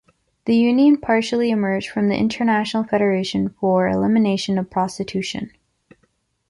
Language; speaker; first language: English; native; English